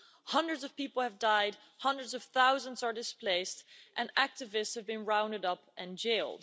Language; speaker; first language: English; non-native, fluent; Dutch